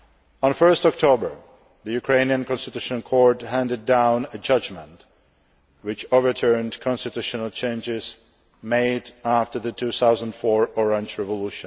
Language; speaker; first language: English; non-native, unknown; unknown